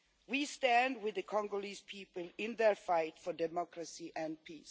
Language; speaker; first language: English; non-native, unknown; Swedish